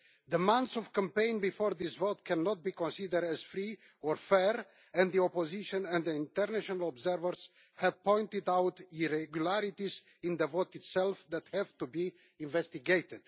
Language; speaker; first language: English; non-native, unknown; Romanian